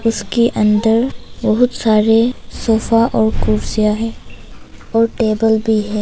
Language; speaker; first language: Hindi; non-native, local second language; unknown